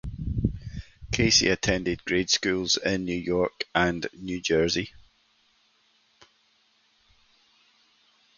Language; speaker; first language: English; native; English